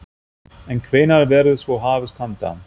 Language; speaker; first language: Icelandic; non-native, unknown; German